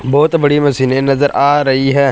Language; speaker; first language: Hindi; non-native, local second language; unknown